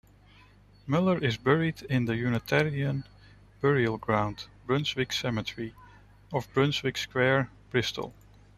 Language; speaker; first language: English; non-native, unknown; Dutch